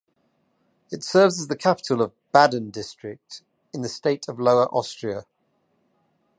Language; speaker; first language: English; native; English